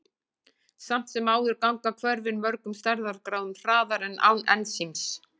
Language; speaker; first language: Icelandic; native; Icelandic